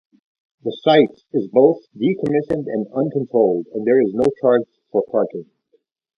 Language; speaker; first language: English; native; English